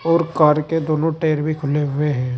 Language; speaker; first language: Hindi; native; Hindi